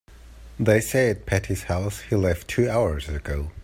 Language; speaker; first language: English; native; English